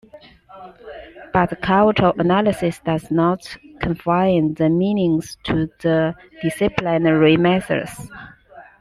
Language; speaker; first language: English; non-native, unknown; Chinese